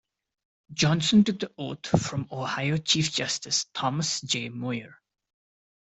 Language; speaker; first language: English; non-native, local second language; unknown